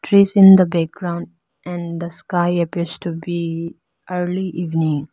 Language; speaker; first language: English; non-native, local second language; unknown